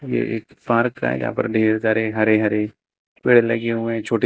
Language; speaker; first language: Hindi; native; Hindi